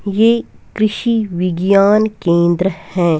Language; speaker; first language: Hindi; non-native, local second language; Punjabi